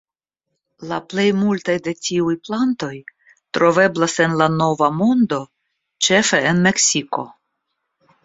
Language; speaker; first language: Esperanto; non-native, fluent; Russian